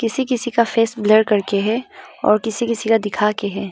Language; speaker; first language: Hindi; non-native, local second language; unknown